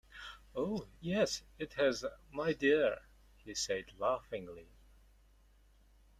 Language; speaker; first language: English; non-native, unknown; Mongolian